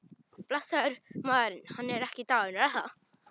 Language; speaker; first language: Icelandic; non-native, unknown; Polish